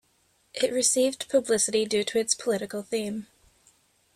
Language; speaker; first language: English; native; English